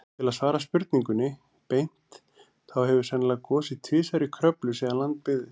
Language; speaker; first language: Icelandic; native; Icelandic